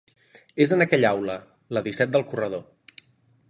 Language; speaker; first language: Catalan; native; Catalan